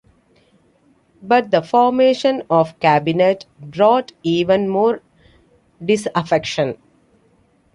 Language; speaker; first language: English; non-native, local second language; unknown